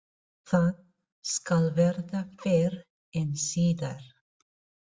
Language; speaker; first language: Icelandic; non-native, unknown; Filipino